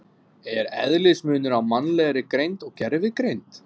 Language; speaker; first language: Icelandic; non-native, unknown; English